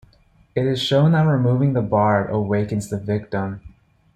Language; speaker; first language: English; native; English